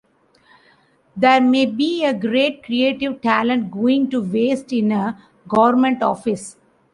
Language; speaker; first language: English; non-native, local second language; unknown